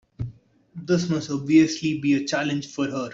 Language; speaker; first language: English; non-native, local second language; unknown